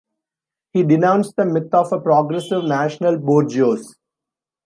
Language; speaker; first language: English; non-native, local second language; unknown